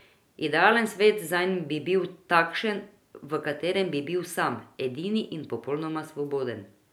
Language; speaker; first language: Slovenian; non-native, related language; Croatian